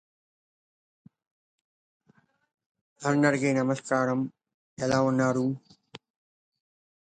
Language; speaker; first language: English; non-native, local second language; Telugu